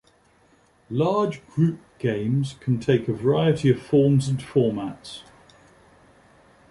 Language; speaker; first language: English; native; English